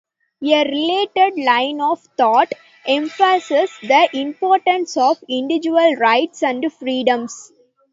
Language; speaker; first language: English; non-native, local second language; Tamil